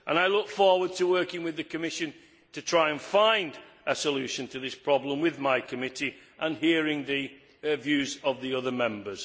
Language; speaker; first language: English; native; English